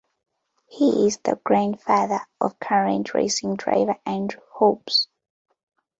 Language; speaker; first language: English; non-native, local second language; Ganda